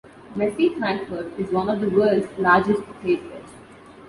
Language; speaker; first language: English; non-native, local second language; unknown